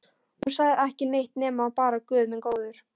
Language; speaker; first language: Icelandic; non-native, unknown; Polish